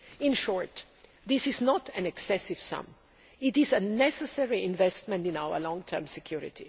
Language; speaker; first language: English; non-native, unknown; German